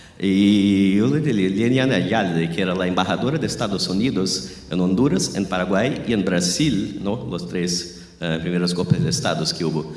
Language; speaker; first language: Spanish; non-native, related language; Portuguese